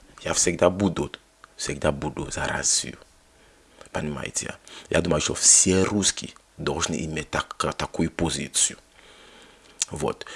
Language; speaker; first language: Russian; non-native, fluent; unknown